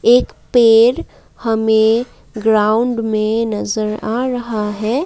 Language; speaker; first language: Hindi; non-native, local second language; Assamese